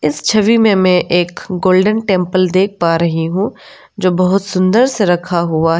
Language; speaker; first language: Hindi; non-native, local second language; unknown